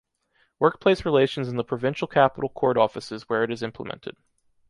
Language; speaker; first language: English; native; English